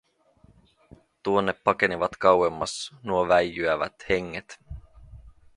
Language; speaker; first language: Finnish; native; Finnish